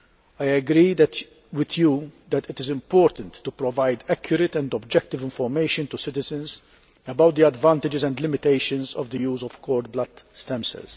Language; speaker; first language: English; non-native, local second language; Maltese